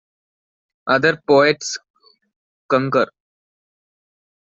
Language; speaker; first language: English; non-native, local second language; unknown